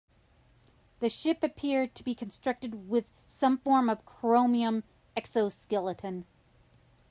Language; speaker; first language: English; native; English